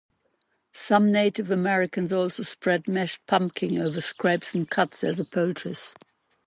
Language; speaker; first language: English; non-native, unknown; German